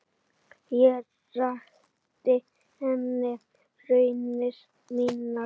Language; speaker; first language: Icelandic; native; Icelandic